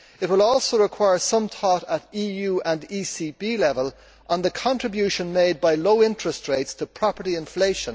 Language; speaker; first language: English; native; English